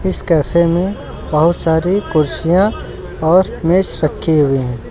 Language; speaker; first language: Hindi; native; Hindi